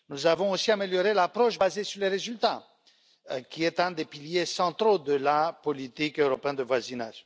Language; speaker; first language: French; non-native, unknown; Romanian